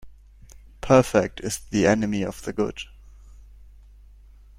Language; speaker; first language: English; non-native, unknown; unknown